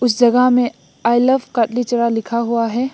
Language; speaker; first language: Hindi; non-native, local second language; Bangla